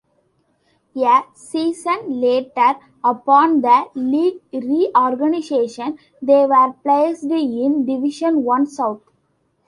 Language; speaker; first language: English; non-native, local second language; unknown